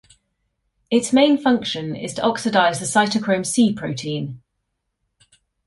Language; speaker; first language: English; native; English